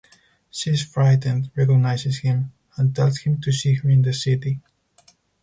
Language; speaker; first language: English; non-native, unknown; Spanish